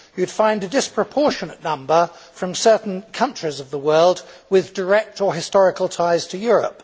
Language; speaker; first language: English; native; English